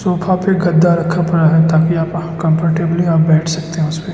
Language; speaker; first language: Hindi; non-native, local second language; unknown